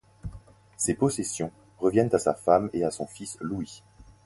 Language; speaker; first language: French; native; French